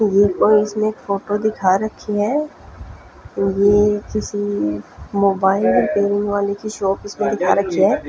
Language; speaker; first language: Hindi; non-native, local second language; Punjabi